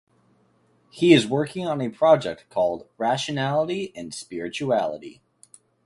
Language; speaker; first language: English; native; English